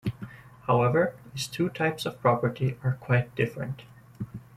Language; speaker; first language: English; native; English